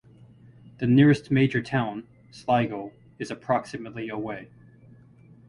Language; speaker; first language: English; native; English